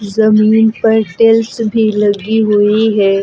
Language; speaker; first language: Hindi; native; Hindi